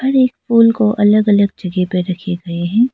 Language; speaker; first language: Hindi; non-native, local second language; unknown